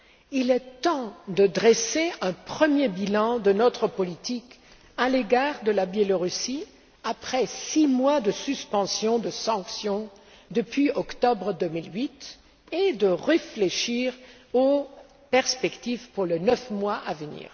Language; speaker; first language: French; non-native, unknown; German